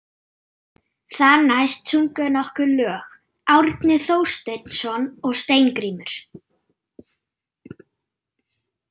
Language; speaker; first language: Icelandic; non-native, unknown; German